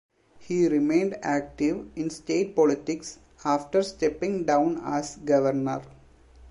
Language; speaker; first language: English; non-native, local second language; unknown